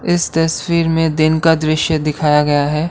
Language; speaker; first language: Hindi; non-native, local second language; Assamese